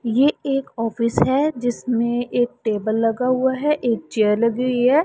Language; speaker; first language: Hindi; non-native, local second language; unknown